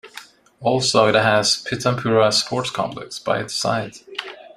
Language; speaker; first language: English; non-native, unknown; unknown